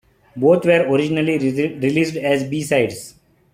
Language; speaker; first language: English; non-native, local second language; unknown